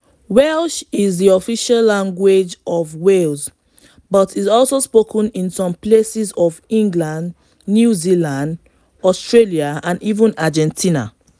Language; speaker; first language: English; non-native, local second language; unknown